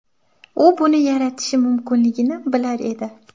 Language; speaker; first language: Uzbek; native; Uzbek